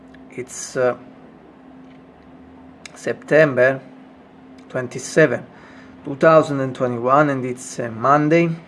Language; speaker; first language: English; non-native, learner; Italian